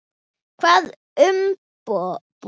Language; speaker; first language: Icelandic; non-native, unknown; Thai